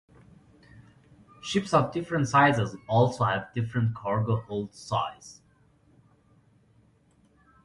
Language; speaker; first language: English; native; English